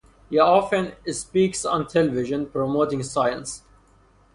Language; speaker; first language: English; non-native, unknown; Persian